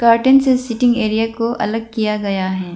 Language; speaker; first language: Hindi; non-native, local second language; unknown